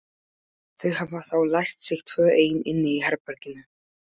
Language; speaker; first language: Icelandic; non-native, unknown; Polish